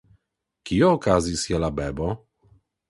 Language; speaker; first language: Esperanto; non-native, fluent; Polish